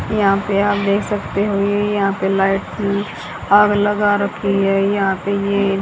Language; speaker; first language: Hindi; native; Hindi